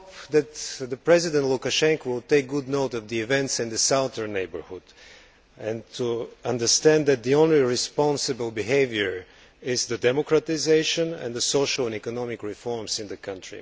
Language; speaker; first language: English; non-native, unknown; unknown